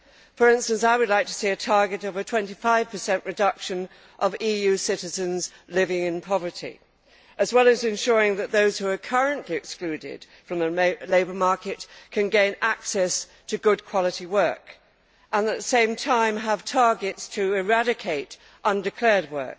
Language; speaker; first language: English; native; English